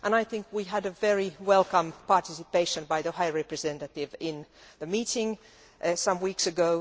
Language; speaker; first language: English; non-native, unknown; Finnish